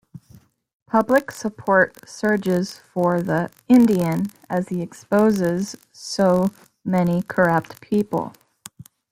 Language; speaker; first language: English; native; English